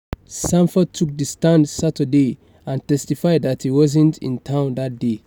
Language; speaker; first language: English; non-native, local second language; Yoruba